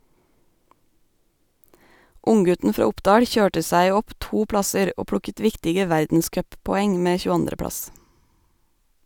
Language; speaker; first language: Norwegian; native; Norwegian